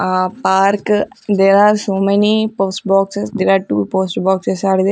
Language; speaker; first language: English; non-native, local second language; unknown